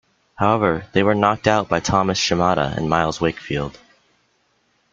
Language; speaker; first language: English; native; English